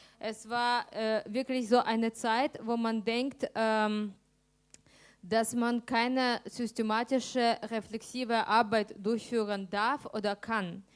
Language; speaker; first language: German; non-native, fluent; Ukrainian